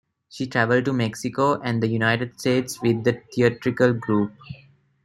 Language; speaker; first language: English; non-native, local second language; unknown